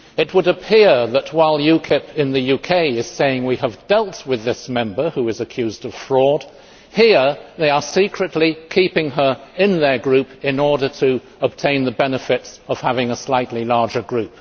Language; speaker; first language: English; native; English